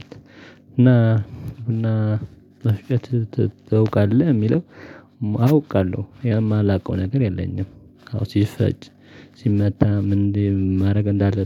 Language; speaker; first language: Amharic; non-native, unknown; Tigrinya